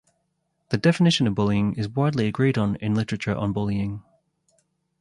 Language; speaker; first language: English; native; English